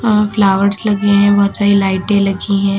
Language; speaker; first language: Hindi; native; Hindi